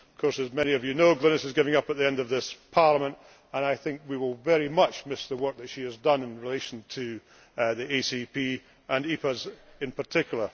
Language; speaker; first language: English; native; English